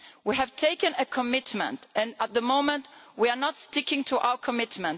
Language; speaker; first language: English; non-native, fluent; Italian